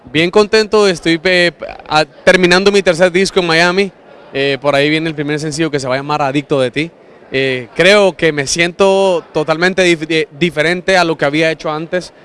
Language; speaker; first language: Spanish; native; Spanish